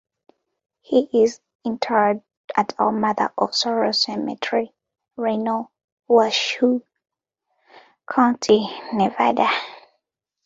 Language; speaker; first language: English; non-native, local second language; Ganda